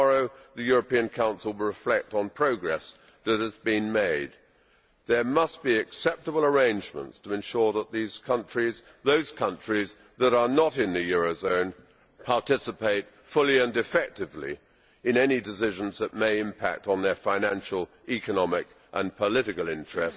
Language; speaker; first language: English; native; English